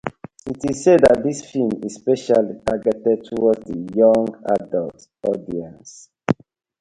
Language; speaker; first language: English; non-native, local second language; Igbo